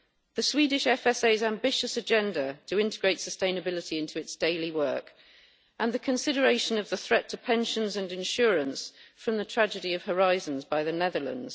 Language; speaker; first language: English; native; English